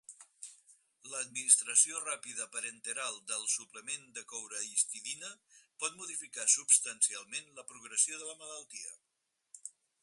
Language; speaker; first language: Catalan; non-native, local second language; Spanish